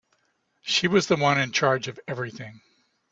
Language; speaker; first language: English; native; English